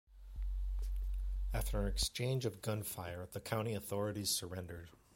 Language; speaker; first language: English; native; English